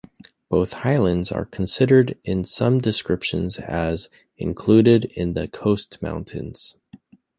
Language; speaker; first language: English; native; English